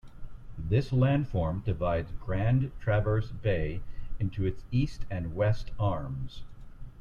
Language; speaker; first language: English; native; English